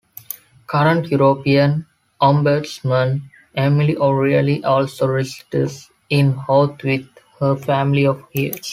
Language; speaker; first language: English; non-native, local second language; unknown